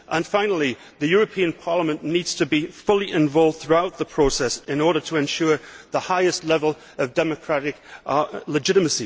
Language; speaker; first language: English; native; English